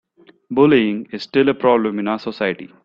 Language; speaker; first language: English; non-native, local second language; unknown